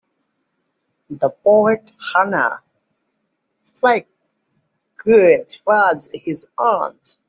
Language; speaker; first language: English; non-native, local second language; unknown